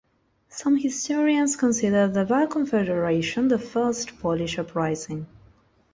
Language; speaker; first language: English; non-native, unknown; Spanish